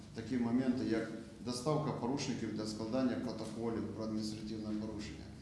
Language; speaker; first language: Ukrainian; non-native, local second language; Russian